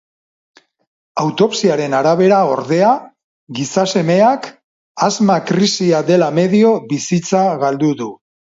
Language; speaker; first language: Basque; non-native, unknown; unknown